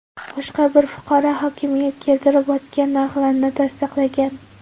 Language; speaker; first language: Uzbek; non-native, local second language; Kara-Kalpak